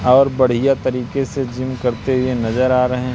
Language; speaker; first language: Hindi; native; Hindi